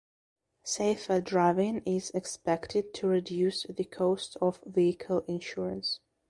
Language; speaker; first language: English; non-native, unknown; Belarusian